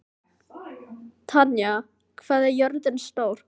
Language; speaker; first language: Icelandic; non-native, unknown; Filipino